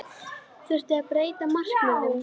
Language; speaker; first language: Icelandic; native; Icelandic